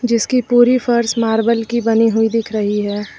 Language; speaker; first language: Hindi; native; Hindi